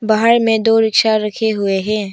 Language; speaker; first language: Hindi; non-native, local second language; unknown